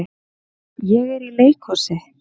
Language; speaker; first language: Icelandic; native; Icelandic